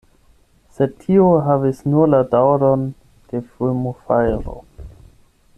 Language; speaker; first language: Esperanto; non-native, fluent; German